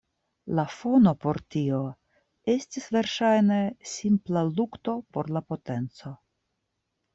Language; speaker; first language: Esperanto; non-native, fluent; Russian